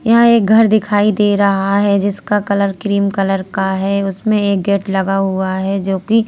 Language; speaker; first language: Hindi; native; Hindi